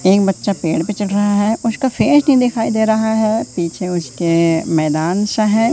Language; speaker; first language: Hindi; native; Hindi